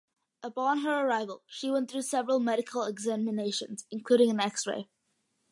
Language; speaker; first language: English; early bilingual, other home language; Malayalam